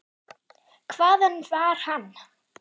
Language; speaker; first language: Icelandic; non-native, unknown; German